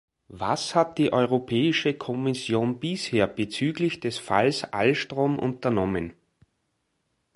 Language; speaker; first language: German; native; German